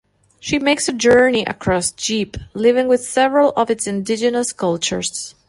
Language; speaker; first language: English; non-native, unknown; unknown